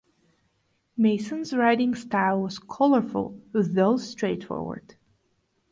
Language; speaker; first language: English; non-native, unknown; Bulgarian